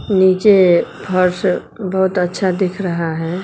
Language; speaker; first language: Hindi; native; Hindi